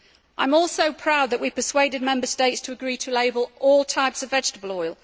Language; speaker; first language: English; native; English